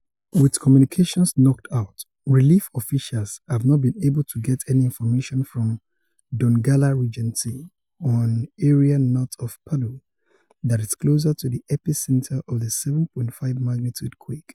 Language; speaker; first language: English; non-native, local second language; Yoruba